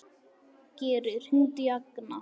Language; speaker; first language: Icelandic; native; Icelandic